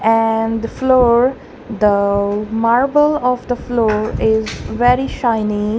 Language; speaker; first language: English; non-native, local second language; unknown